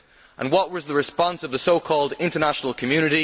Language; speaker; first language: English; native; English